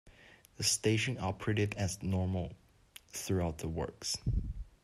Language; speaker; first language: English; non-native, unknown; Chinese